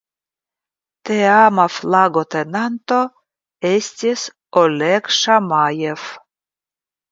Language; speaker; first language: Esperanto; non-native, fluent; Russian